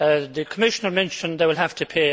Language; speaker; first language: English; native; English